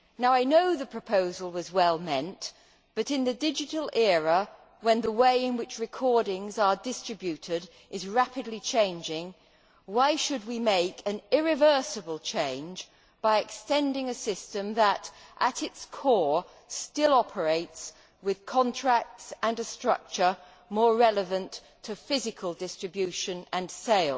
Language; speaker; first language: English; native; English